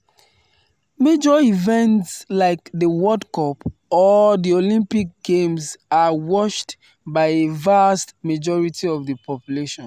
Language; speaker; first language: English; non-native, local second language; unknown